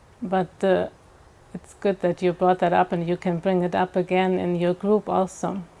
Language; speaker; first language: English; non-native, fluent; German